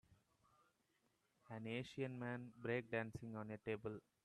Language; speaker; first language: English; non-native, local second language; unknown